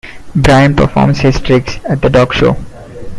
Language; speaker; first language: English; non-native, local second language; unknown